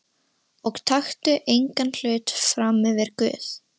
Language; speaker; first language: Icelandic; non-native, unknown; Russian